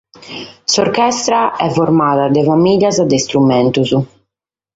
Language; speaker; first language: Sardinian; native; Sardinian